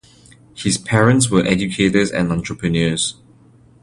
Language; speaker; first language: English; non-native, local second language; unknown